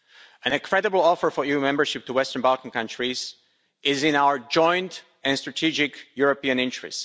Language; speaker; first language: English; non-native, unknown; Slovak